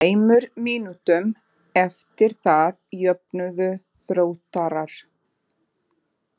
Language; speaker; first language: Icelandic; non-native, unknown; Portuguese